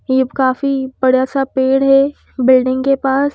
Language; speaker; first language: Hindi; native; Hindi